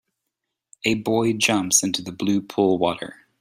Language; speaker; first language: English; native; English